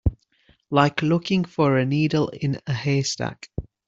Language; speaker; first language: English; native; English